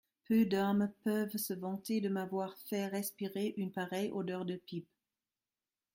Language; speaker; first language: French; non-native, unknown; German